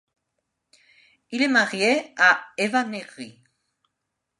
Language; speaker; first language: French; non-native, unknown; Spanish